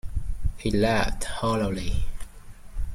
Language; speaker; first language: English; native; English